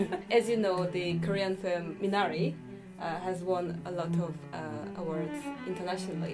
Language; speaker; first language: English; non-native, fluent; Korean